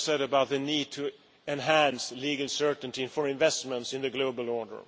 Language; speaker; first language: English; non-native, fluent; Swedish